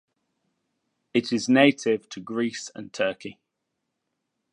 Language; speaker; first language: English; native; English